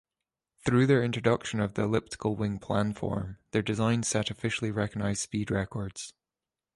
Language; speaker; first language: English; native; English